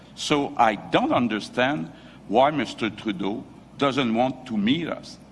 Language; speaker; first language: English; non-native, fluent; French